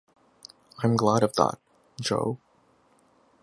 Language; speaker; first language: English; native; English